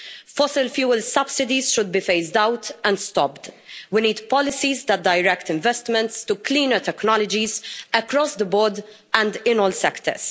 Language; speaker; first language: English; non-native, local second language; Maltese